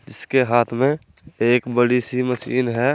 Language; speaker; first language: Hindi; native; Hindi